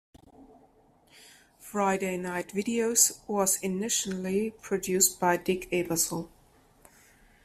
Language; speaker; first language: English; non-native, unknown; German